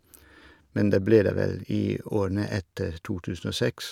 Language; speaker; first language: Norwegian; non-native, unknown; Dutch